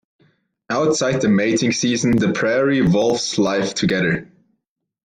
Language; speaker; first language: English; non-native, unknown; German